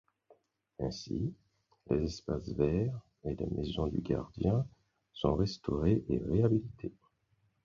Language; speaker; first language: French; non-native, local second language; Haitian Creole